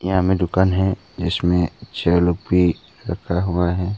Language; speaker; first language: Hindi; early bilingual, other home language; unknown